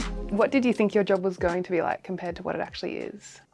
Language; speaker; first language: English; native; English